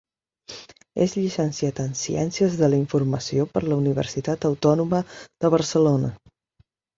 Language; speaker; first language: Catalan; non-native, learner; Spanish